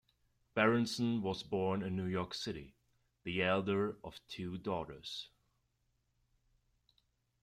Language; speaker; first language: English; non-native, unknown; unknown